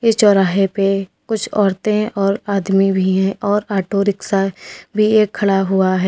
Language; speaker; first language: Hindi; native; Hindi